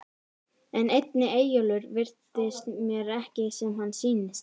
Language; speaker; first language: Icelandic; native; Icelandic